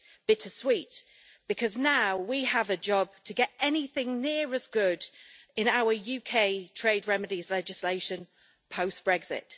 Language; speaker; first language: English; native; English